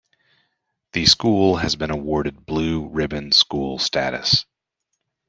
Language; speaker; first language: English; native; English